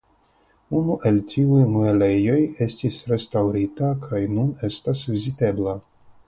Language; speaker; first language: Esperanto; non-native, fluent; Russian